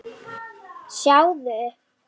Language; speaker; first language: Icelandic; non-native, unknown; Lithuanian